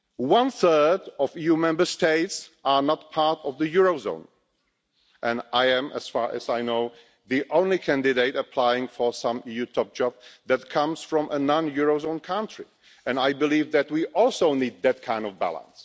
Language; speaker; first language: English; non-native, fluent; Czech